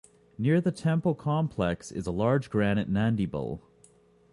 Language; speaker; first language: English; native; English